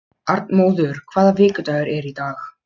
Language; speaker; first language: Icelandic; non-native, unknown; Polish